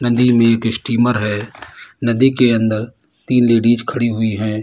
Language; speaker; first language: Hindi; native; Hindi